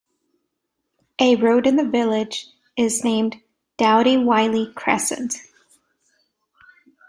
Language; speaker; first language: English; native; English